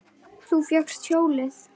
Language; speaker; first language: Icelandic; native; Icelandic